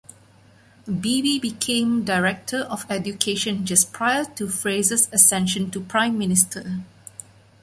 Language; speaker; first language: English; non-native, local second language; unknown